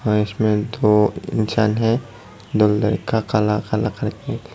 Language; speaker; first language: Hindi; non-native, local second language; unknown